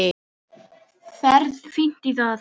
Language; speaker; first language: Icelandic; non-native, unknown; Filipino